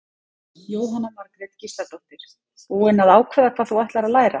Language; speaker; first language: Icelandic; native; Icelandic